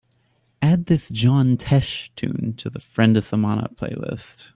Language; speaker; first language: English; native; English